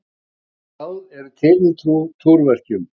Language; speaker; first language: Icelandic; native; Icelandic